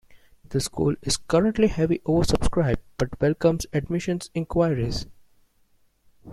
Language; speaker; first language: English; non-native, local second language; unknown